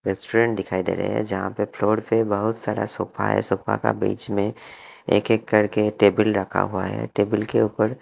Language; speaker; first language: Hindi; non-native, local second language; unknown